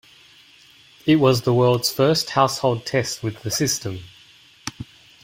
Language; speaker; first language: English; native; English